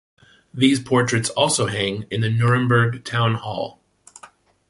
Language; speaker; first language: English; native; English